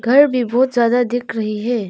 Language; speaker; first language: Hindi; non-native, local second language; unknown